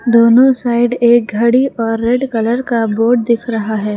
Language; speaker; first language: Hindi; native; Hindi